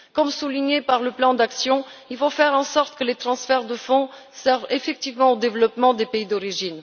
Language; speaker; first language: French; non-native, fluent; Bulgarian